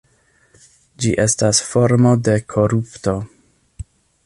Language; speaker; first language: Esperanto; non-native, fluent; English